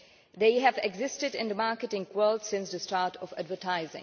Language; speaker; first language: English; non-native, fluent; Czech